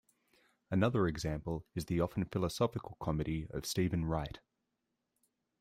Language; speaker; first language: English; native; English